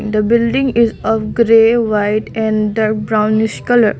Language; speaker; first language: English; non-native, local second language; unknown